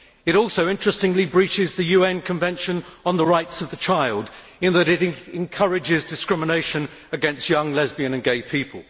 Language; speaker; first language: English; native; English